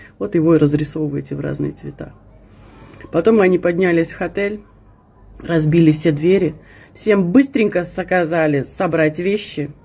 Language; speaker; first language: Russian; native; Russian